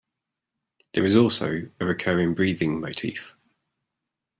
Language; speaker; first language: English; native; English